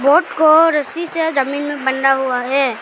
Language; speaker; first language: Hindi; non-native, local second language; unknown